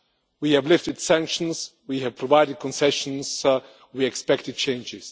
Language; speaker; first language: English; non-native, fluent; Czech